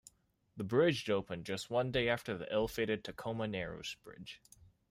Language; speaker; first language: English; non-native, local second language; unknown